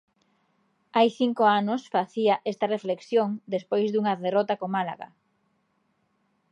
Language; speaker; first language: Galician; native; Galician